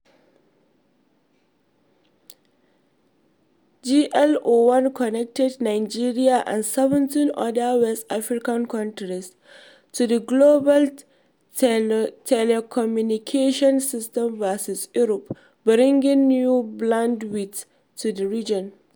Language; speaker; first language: English; non-native, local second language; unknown